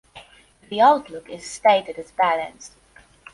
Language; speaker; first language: English; non-native, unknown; Polish